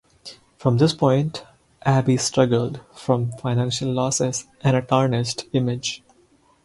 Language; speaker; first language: English; non-native, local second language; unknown